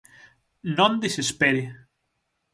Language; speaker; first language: Galician; native; Galician